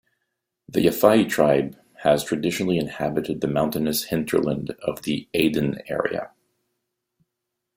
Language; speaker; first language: English; native; English